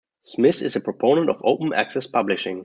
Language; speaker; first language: English; non-native, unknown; German